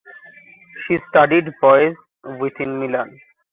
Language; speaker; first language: English; non-native, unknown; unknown